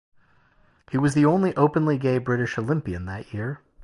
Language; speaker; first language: English; native; English